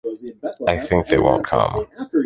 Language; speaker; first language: English; native; English